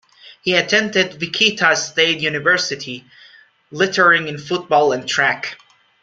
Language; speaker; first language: English; non-native, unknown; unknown